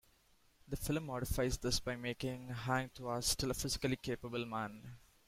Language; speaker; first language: English; non-native, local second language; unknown